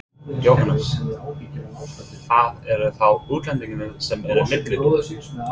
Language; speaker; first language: Icelandic; non-native, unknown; English